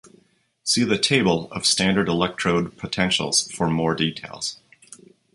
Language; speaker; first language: English; native; English